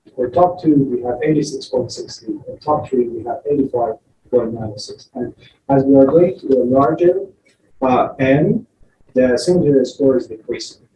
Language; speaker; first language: English; non-native, fluent; Persian